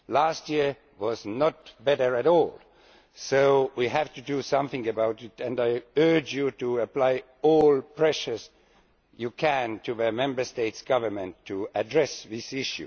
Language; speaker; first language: English; non-native, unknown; Estonian